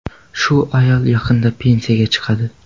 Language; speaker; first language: Uzbek; non-native, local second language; Kara-Kalpak